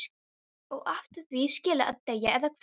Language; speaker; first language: Icelandic; non-native, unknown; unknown